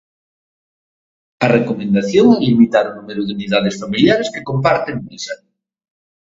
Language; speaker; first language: Galician; native; Galician